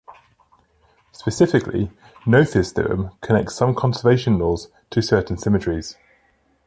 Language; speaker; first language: English; native; English